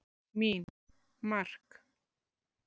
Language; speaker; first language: Icelandic; native; Icelandic